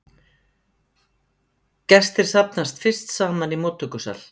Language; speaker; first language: Icelandic; native; Icelandic